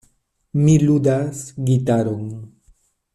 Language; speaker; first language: Esperanto; non-native, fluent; Spanish